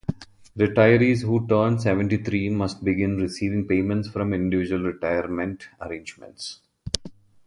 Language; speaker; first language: English; non-native, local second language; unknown